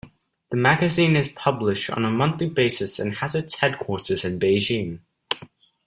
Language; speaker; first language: English; native; English